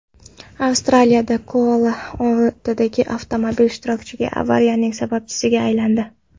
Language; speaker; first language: Uzbek; non-native, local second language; Kara-Kalpak